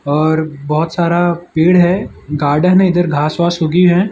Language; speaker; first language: Hindi; non-native, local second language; Gujarati